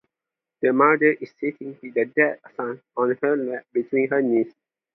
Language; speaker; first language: English; non-native, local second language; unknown